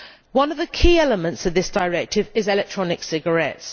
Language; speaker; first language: English; native; English